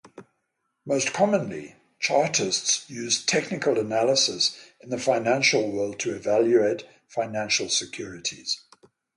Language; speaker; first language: English; native; English